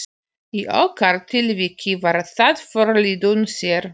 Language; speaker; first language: Icelandic; non-native, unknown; Polish